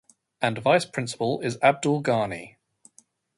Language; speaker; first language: English; native; English